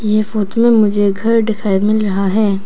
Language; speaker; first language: Hindi; non-native, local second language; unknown